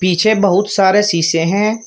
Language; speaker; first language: Hindi; native; Hindi